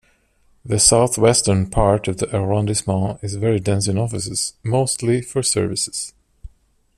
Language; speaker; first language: English; non-native, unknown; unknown